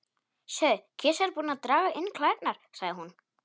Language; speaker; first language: Icelandic; non-native, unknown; Polish